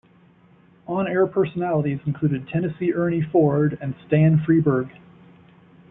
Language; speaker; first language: English; native; English